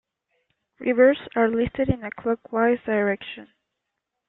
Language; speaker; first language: English; native; English